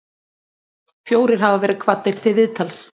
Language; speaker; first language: Icelandic; native; Icelandic